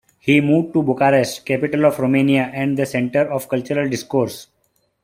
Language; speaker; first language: English; non-native, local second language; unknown